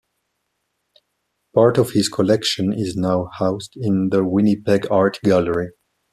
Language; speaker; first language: English; non-native, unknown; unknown